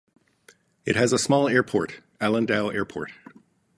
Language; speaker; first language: English; native; English